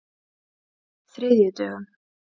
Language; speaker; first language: Icelandic; native; Icelandic